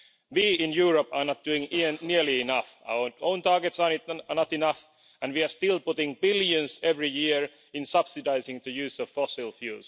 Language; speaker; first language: English; non-native, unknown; Finnish